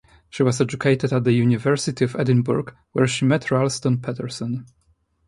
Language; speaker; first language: English; non-native, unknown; Polish